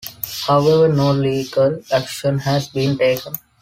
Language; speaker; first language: English; non-native, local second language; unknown